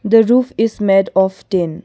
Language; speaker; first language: English; non-native, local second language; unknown